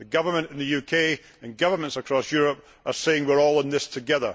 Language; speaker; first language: English; native; English